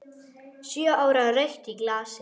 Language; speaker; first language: Icelandic; non-native, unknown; German